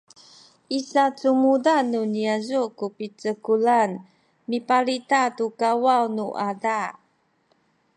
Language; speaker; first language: Sakizaya; non-native, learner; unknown